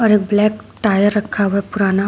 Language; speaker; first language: Hindi; native; Hindi